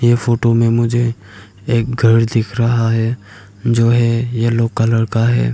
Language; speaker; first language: Hindi; non-native, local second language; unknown